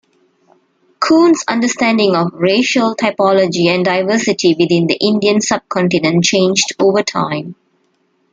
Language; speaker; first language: English; non-native, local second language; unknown